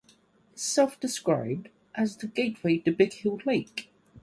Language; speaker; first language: English; native; English